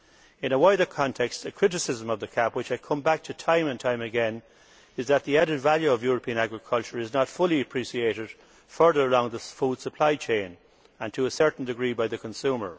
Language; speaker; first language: English; native; English